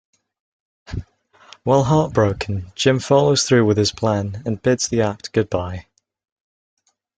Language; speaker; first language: English; native; English